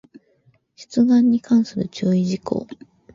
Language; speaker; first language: Japanese; native; Japanese